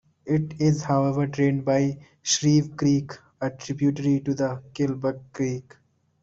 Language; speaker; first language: English; non-native, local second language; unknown